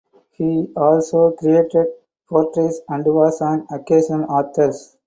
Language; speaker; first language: English; non-native, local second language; Tamil